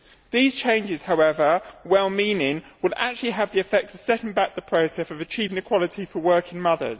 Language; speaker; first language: English; native; English